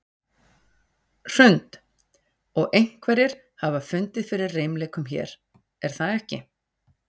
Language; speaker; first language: Icelandic; native; Icelandic